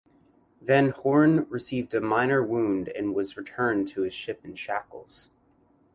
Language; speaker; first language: English; native; English